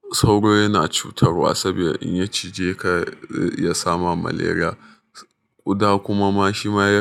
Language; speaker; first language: Hausa; native; Hausa